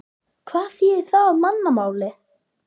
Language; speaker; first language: Icelandic; native; Icelandic